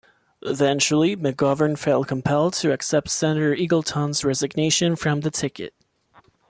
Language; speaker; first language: English; non-native, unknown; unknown